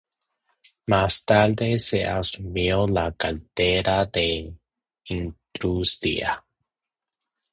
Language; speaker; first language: Spanish; non-native, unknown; Chinese